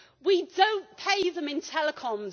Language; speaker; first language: English; native; English